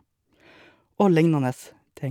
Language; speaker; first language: Norwegian; native; Norwegian